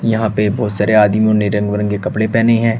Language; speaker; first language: Hindi; native; Hindi